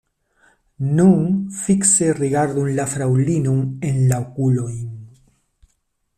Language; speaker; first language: Esperanto; non-native, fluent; Spanish